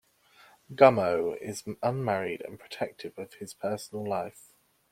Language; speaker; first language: English; native; English